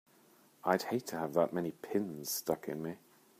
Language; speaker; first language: English; native; English